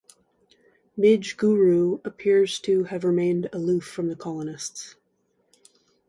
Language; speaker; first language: English; native; English